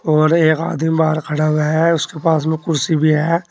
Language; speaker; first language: Hindi; native; Hindi